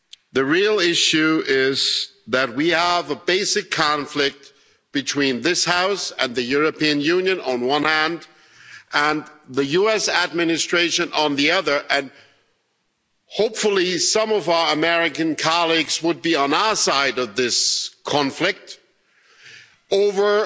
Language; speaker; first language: English; non-native, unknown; German